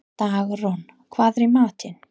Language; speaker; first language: Icelandic; non-native, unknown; English